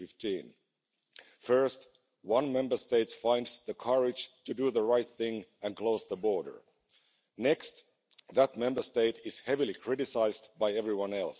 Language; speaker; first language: English; non-native, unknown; Finnish